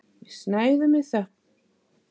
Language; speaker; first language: Icelandic; non-native, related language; Danish